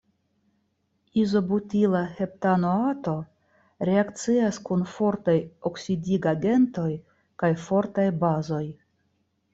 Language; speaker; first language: Esperanto; non-native, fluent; Russian